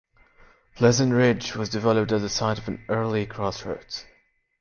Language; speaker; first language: English; native; English